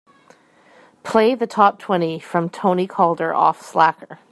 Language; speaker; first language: English; native; English